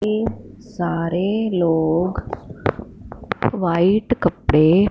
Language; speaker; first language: Hindi; non-native, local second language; Punjabi